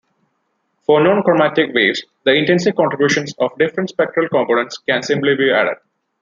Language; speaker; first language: English; non-native, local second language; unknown